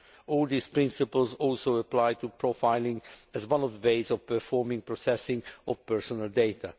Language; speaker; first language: English; non-native, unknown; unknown